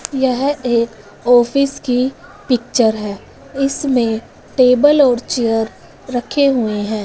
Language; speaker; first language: Hindi; non-native, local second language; Punjabi